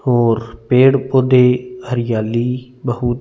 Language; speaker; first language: Hindi; non-native, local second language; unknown